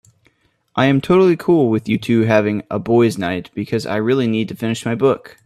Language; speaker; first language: English; native; English